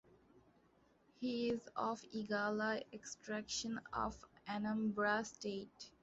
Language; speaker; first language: English; non-native, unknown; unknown